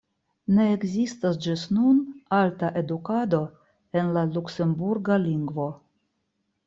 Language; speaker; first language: Esperanto; non-native, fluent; Russian